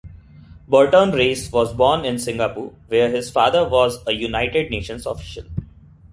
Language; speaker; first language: English; non-native, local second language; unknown